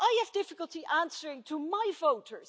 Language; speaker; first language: English; non-native, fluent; Dutch